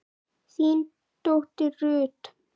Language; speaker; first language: Icelandic; native; Icelandic